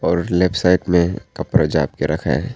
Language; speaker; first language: Hindi; non-native, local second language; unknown